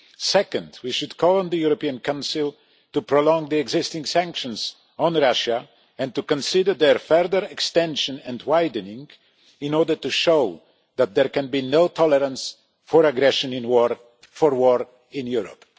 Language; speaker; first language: English; non-native, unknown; Polish